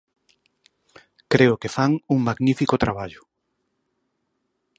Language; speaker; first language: Galician; native; Galician